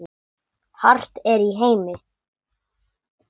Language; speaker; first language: Icelandic; non-native, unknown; English